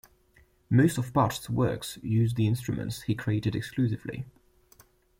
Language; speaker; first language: English; non-native, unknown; French